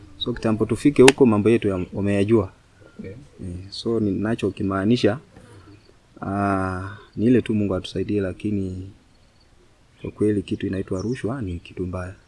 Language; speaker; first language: Swahili; non-native, local second language; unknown